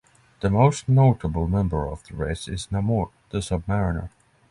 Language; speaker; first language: English; non-native, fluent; Norwegian